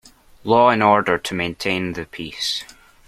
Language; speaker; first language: English; native; English